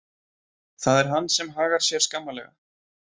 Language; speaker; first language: Icelandic; native; Icelandic